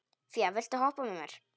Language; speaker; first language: Icelandic; non-native, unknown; Polish